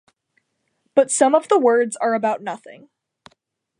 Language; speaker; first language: English; native; English